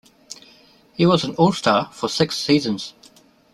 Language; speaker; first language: English; native; English